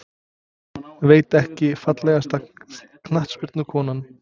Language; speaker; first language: Icelandic; non-native, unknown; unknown